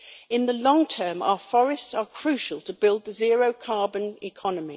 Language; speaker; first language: English; native; English